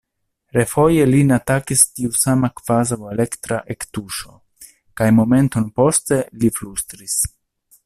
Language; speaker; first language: Esperanto; non-native, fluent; Italian